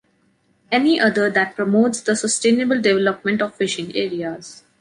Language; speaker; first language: English; non-native, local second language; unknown